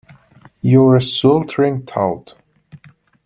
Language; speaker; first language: English; non-native, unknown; Persian